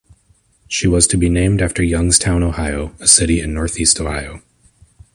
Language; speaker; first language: English; native; English